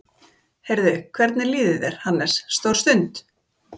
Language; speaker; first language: Icelandic; native; Icelandic